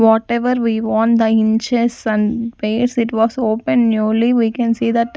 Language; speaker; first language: English; non-native, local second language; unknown